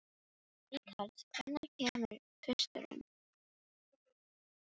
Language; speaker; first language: Icelandic; non-native, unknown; Filipino